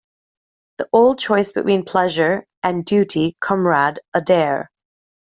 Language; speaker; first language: English; native; English